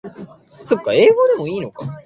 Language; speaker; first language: English; native; English